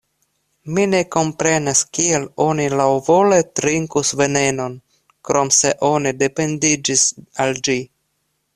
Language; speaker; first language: Esperanto; non-native, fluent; Russian